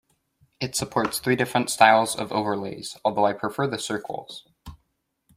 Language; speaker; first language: English; native; English